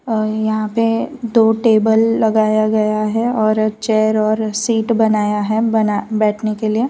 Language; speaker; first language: Hindi; non-native, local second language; Gujarati